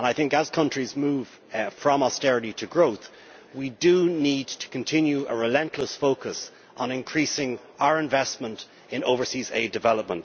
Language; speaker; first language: English; native; English